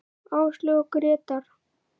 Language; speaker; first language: Icelandic; native; Icelandic